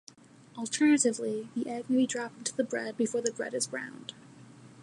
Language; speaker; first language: English; native; English